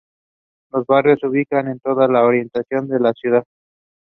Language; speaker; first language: English; non-native, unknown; Spanish